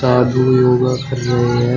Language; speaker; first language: Hindi; native; Hindi